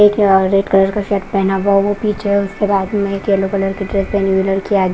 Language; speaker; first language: Hindi; non-native, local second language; Punjabi